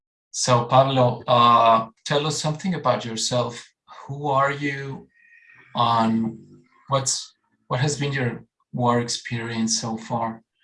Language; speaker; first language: English; non-native, fluent; Spanish